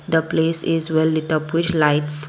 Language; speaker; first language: English; non-native, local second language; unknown